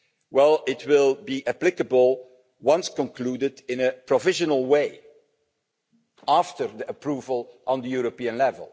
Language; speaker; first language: English; non-native, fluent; Dutch